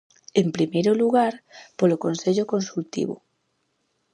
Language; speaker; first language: Galician; native; Galician